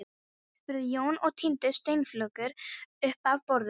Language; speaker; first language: Icelandic; non-native, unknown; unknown